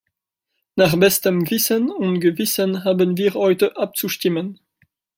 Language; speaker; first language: German; non-native, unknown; French